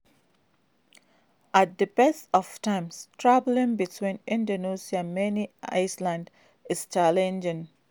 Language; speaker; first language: English; non-native, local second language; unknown